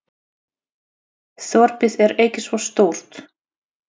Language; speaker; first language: Icelandic; non-native, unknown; Russian